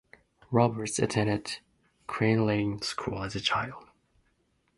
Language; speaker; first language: English; non-native, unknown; Japanese